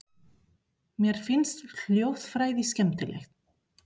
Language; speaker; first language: Icelandic; non-native, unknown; Spanish